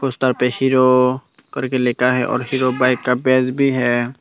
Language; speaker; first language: Hindi; non-native, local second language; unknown